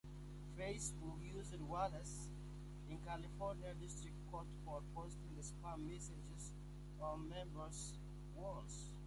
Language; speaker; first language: English; native; English